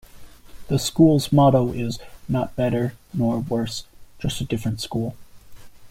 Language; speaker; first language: English; native; English